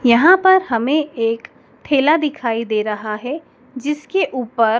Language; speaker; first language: Hindi; native; Hindi